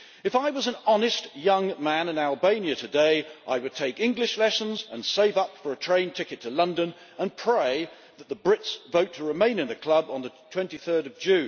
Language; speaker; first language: English; native; English